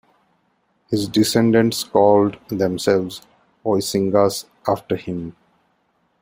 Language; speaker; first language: English; non-native, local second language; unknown